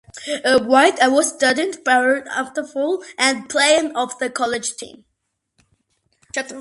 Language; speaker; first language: English; non-native, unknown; Georgian